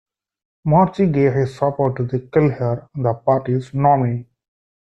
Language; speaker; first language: English; non-native, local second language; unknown